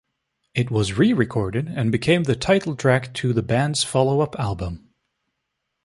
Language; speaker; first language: English; native; English